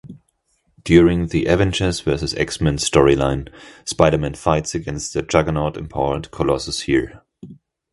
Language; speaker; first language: English; non-native, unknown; German